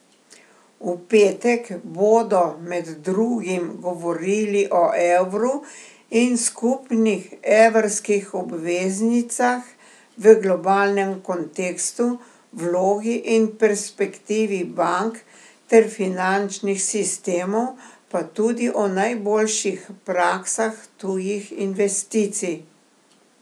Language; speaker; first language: Slovenian; native; Slovenian